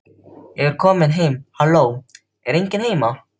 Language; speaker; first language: Icelandic; non-native, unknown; Filipino